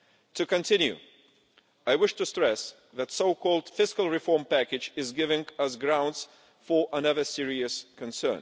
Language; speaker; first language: English; non-native, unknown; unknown